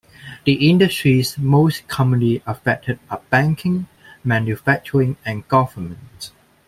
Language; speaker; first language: English; non-native, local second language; Cantonese